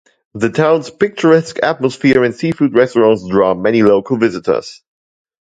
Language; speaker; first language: English; non-native, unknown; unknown